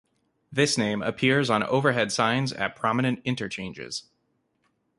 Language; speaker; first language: English; native; English